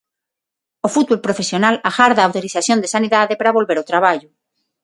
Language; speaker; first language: Galician; non-native, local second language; Spanish